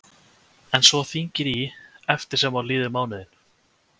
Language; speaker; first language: Icelandic; native; Icelandic